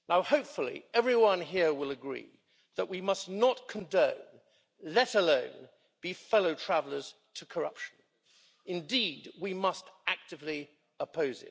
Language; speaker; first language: English; native; English